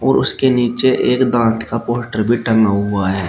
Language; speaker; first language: Hindi; native; Hindi